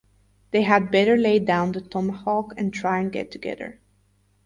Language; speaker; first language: English; non-native, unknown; Bulgarian